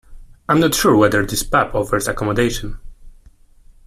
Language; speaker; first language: English; non-native, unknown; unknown